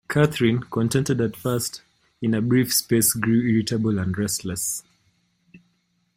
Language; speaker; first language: English; native; English